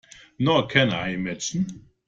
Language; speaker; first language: English; non-native, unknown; German